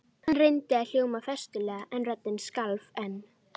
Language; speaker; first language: Icelandic; native; Icelandic